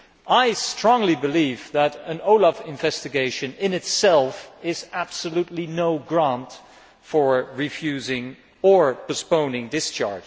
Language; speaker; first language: English; non-native, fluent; Dutch